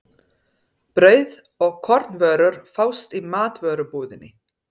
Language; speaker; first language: Icelandic; non-native, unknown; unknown